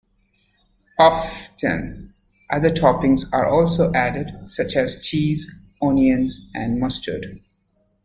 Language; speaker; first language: English; native; English